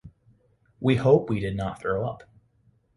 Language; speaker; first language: English; native; English